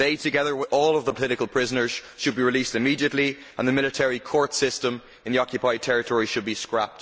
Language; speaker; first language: English; native; English